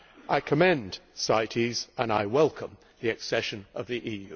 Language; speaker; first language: English; native; English